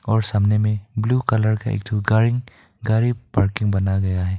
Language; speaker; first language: Hindi; early bilingual, other home language; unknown